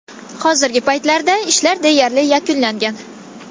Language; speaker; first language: Uzbek; non-native, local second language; Kazakh